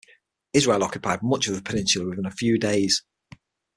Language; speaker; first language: English; native; English